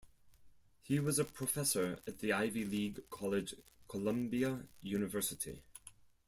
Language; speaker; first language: English; non-native, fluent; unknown